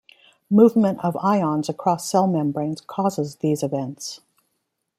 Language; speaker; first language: English; native; English